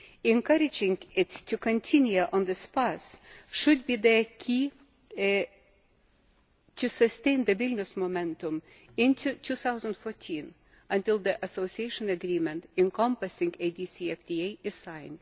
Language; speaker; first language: English; non-native, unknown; Lithuanian